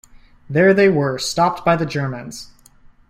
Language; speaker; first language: English; native; English